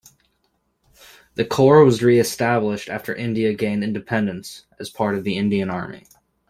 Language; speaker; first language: English; native; English